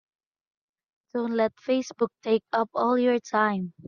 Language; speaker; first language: English; non-native, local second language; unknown